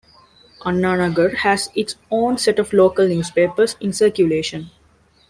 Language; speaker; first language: English; non-native, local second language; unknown